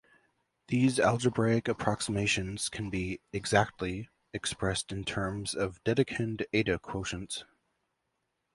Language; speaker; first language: English; native; English